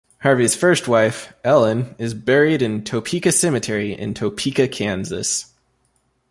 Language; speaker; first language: English; native; English